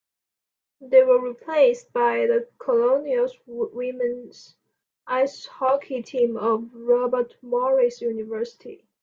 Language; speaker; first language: English; non-native, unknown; Chinese